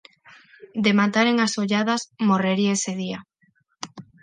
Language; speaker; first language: Galician; non-native, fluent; Spanish